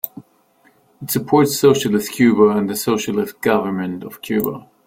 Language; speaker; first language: English; non-native, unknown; German